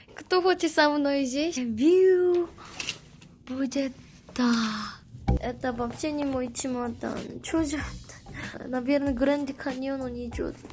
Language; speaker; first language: Russian; non-native, fluent; Korean